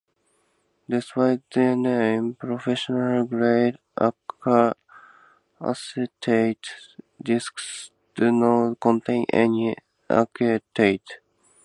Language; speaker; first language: English; native; English